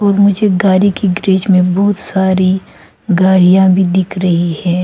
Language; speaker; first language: Hindi; non-native, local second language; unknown